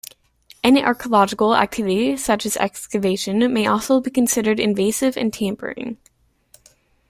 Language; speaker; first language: English; native; English